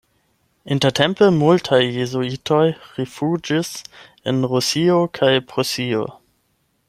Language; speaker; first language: Esperanto; non-native, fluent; German